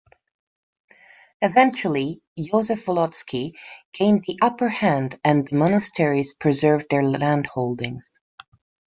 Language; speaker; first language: English; non-native, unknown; Spanish